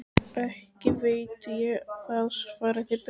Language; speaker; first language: Icelandic; native; Icelandic